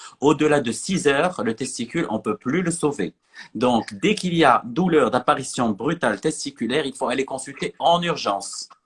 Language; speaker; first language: French; non-native, local second language; Arabic